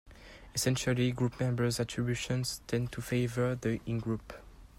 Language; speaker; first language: English; non-native, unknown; French